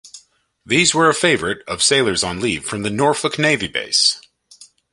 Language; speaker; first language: English; native; English